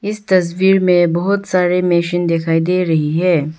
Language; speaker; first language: Hindi; early bilingual, other home language; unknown